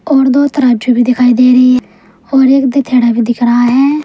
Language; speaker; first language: Hindi; native; Hindi